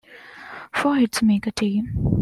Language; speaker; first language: English; non-native, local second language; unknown